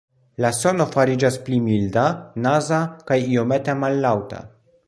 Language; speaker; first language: Esperanto; non-native, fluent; Polish